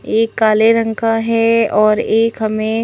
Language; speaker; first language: Hindi; native; Hindi